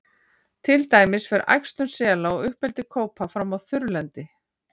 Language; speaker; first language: Icelandic; native; Icelandic